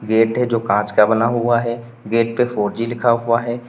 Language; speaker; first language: Hindi; native; Hindi